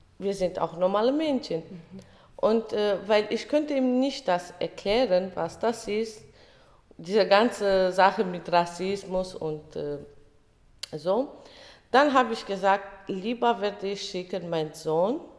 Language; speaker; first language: German; non-native, fluent; Romany